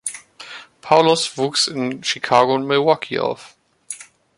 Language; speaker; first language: German; native; German